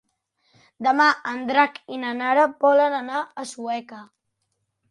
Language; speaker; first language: Catalan; native; Catalan